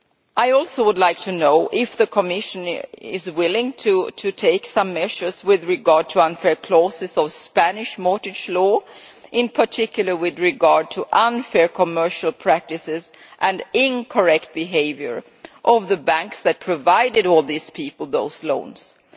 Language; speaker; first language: English; non-native, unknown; Swedish